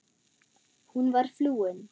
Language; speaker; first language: Icelandic; non-native, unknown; German